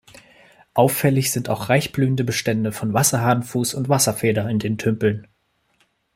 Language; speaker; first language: German; native; German